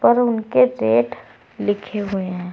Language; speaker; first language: Hindi; native; Hindi